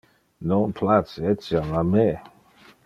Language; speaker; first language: Interlingua; non-native, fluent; Dutch